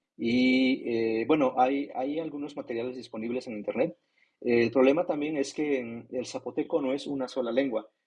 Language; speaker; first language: Spanish; non-native, local second language; Zapotec